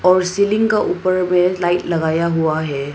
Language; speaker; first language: Hindi; non-native, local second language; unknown